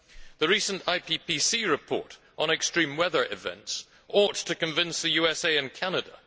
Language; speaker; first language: English; native; English